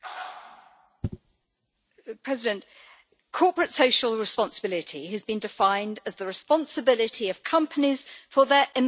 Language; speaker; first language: English; native; English